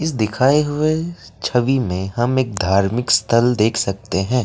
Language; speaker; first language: Hindi; non-native, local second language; Assamese